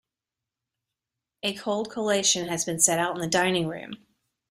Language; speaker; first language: English; native; English